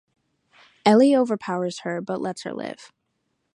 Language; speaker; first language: English; native; English